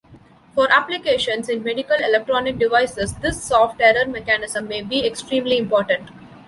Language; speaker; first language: English; non-native, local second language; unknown